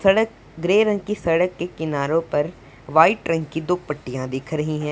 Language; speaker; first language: Hindi; non-native, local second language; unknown